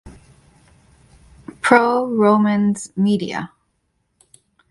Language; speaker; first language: English; native; English